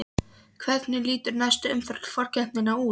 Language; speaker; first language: Icelandic; non-native, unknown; Polish